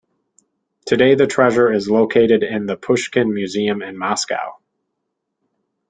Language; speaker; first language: English; native; English